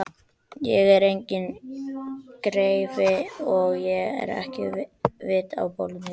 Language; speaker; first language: Icelandic; non-native, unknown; Catalan